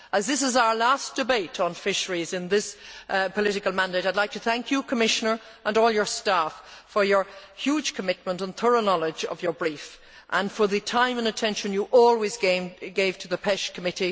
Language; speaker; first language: English; native; English